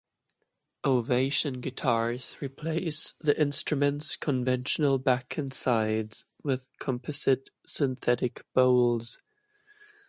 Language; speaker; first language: English; non-native, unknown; German